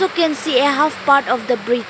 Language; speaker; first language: English; non-native, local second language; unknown